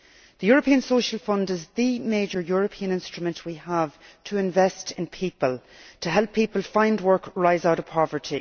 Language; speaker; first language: English; native; English